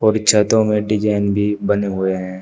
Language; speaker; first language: Hindi; native; Hindi